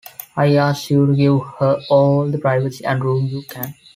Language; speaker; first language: English; non-native, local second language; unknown